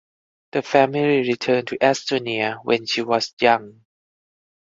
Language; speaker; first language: English; non-native, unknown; Thai